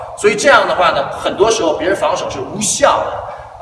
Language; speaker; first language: Chinese; native; Chinese